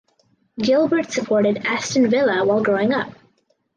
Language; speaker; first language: English; native; English